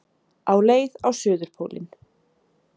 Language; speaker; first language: Icelandic; native; Icelandic